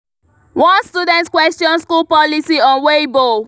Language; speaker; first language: English; non-native, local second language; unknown